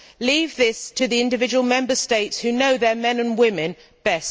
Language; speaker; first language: English; native; English